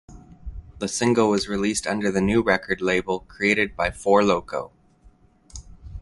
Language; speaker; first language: English; native; English